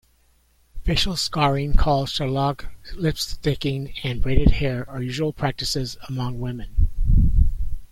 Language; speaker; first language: English; native; English